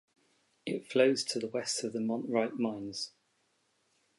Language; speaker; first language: English; native; English